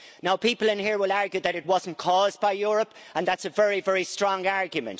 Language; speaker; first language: English; native; English